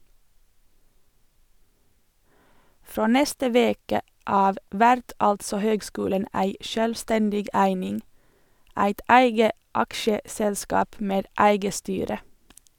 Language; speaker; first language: Norwegian; non-native, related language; Swedish